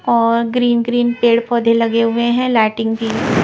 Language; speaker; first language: Hindi; non-native, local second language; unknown